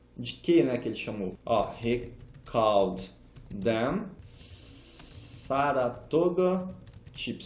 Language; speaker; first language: English; non-native, fluent; Portuguese